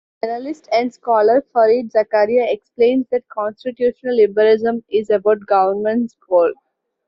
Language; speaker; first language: English; non-native, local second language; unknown